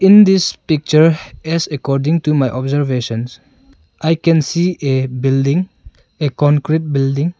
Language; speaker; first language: English; non-native, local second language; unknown